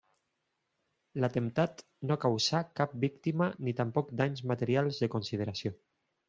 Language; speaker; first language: Catalan; non-native, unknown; Spanish